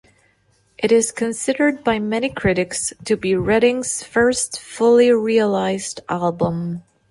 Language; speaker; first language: English; non-native, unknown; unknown